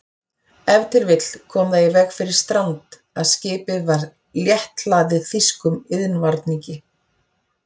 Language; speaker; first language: Icelandic; native; Icelandic